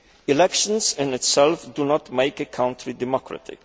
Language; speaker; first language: English; native; English